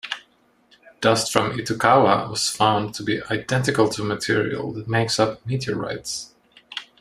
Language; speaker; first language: English; non-native, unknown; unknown